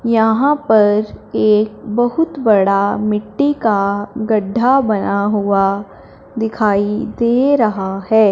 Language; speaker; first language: Hindi; non-native, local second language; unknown